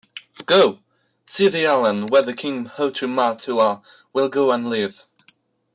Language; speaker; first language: English; non-native, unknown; French